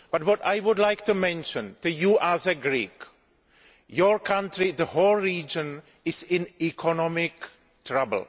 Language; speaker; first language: English; non-native, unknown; Greek